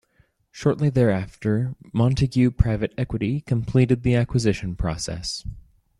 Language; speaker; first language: English; native; English